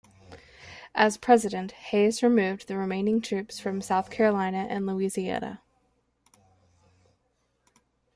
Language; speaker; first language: English; native; English